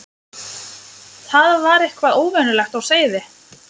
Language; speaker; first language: Icelandic; non-native, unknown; Lithuanian